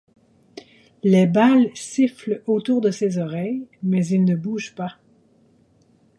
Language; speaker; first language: French; native; French